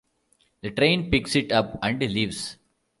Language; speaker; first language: English; non-native, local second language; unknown